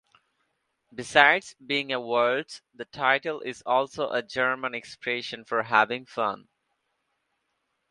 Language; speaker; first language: English; non-native, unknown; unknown